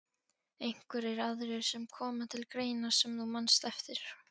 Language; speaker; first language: Icelandic; non-native, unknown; Polish